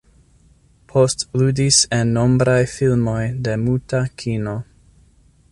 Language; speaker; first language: Esperanto; non-native, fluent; English